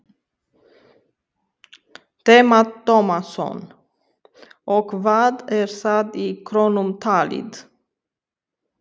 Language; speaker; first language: Icelandic; non-native, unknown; Romanian